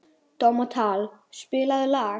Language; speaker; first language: Icelandic; native; Icelandic